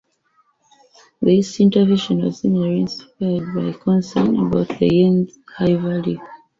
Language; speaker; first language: English; native; English